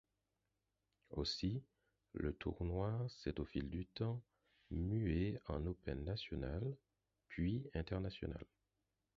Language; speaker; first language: French; non-native, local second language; Haitian Creole